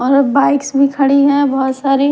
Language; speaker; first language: Hindi; native; Hindi